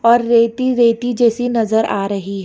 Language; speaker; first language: Hindi; non-native, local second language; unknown